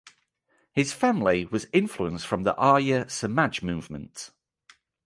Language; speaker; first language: English; native; English